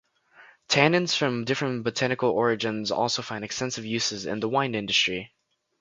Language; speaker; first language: English; native; English